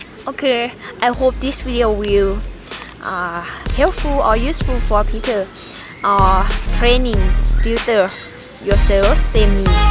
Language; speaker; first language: English; non-native, learner; Thai